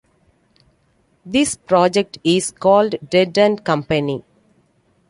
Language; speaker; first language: English; non-native, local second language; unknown